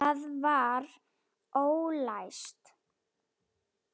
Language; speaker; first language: Icelandic; non-native, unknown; Slovak